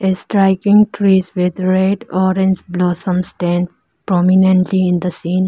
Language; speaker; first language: English; non-native, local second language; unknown